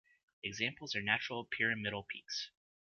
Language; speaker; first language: English; native; English